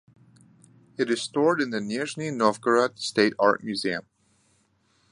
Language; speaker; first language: English; native; English